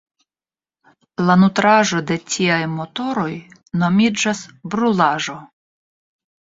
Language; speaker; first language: Esperanto; non-native, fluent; Russian